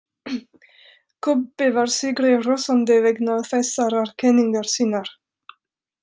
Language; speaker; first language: Icelandic; non-native, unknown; French